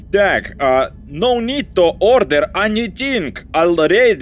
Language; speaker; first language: English; non-native, learner; Russian